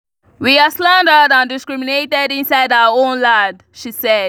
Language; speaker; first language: English; non-native, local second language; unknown